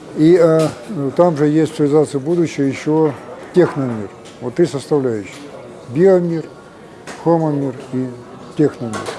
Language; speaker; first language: Russian; native; Russian